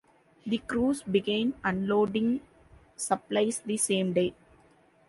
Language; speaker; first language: English; non-native, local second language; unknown